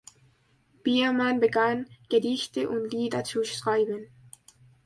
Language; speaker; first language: German; non-native, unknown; Spanish